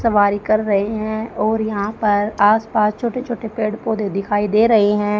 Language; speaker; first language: Hindi; native; Hindi